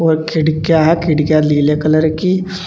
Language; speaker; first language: Hindi; native; Hindi